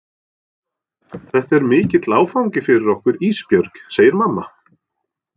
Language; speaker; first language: Icelandic; non-native, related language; Norwegian